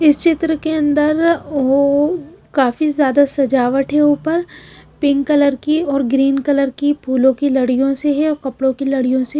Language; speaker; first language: Hindi; non-native, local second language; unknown